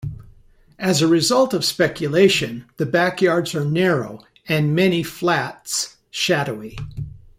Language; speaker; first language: English; native; English